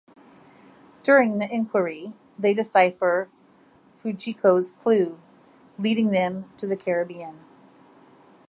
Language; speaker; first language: English; native; English